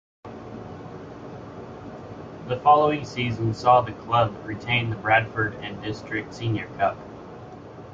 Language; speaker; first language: English; native; English